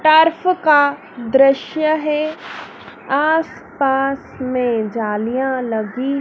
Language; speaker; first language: Hindi; native; Hindi